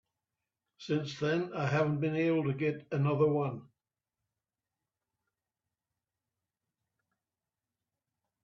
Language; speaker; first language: English; native; English